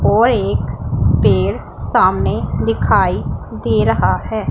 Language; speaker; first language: Hindi; non-native, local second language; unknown